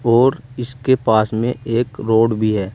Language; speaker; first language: Hindi; native; Hindi